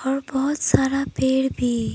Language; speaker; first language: Hindi; non-native, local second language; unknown